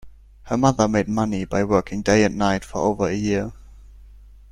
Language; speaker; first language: English; non-native, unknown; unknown